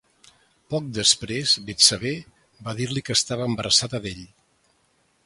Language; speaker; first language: Catalan; native; Catalan